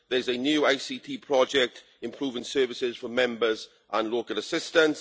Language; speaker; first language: English; native; English